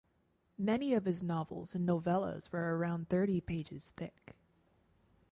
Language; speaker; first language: English; native; English